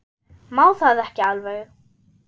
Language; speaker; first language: Icelandic; non-native, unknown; German